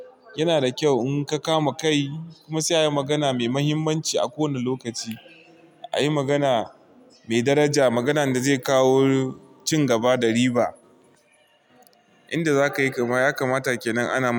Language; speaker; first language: Hausa; non-native, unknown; Igbo